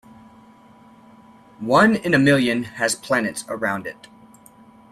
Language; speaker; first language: English; native; English